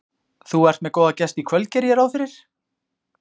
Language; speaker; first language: Icelandic; native; Icelandic